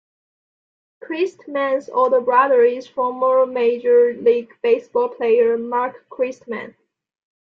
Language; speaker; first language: English; non-native, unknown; Chinese